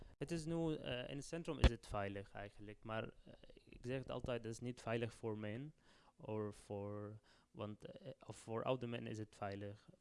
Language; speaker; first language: Dutch; non-native, fluent; Arabic